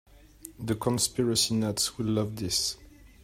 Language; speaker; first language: English; native; English